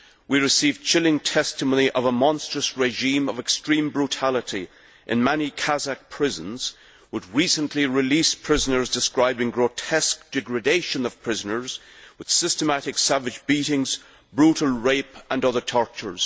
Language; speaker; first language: English; native; English